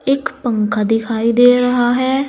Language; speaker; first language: Hindi; native; Hindi